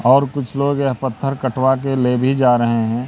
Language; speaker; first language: Hindi; native; Hindi